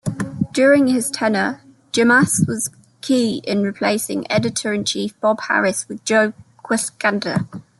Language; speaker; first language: English; native; English